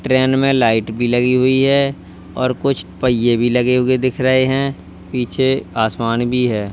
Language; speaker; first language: Hindi; native; Hindi